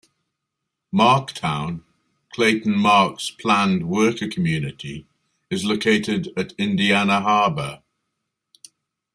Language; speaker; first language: English; native; English